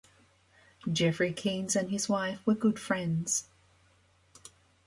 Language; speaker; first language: English; native; English